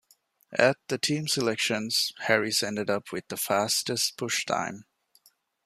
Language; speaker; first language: English; non-native, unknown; Divehi